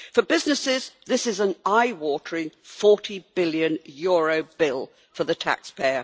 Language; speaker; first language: English; native; English